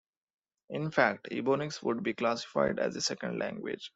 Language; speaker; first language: English; non-native, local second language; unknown